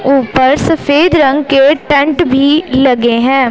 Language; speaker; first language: Hindi; non-native, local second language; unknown